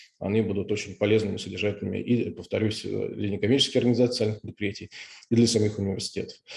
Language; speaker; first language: Russian; native; Russian